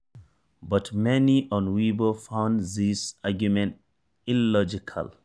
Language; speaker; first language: English; non-native, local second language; Hausa